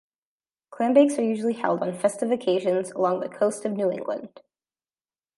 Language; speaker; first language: English; native; English